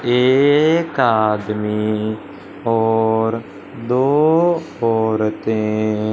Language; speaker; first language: Hindi; non-native, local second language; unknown